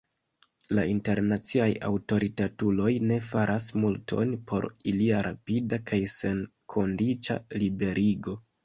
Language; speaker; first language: Esperanto; non-native, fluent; Kinyarwanda